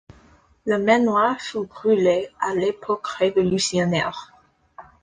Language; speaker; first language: French; non-native, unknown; English